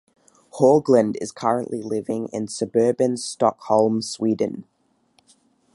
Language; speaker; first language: English; native; English